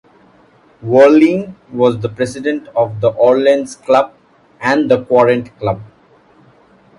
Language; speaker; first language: English; non-native, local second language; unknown